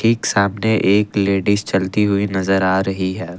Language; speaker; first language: Hindi; non-native, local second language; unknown